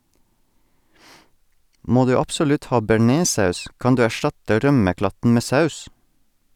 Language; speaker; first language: Norwegian; non-native, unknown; Estonian